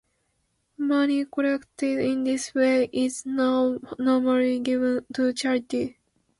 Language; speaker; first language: English; non-native, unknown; Japanese